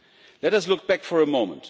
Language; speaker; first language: English; non-native, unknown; German